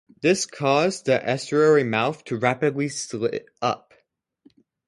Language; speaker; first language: English; native; English